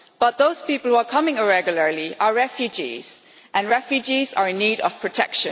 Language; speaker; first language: English; non-native, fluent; German